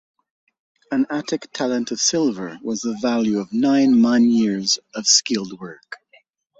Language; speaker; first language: English; native; English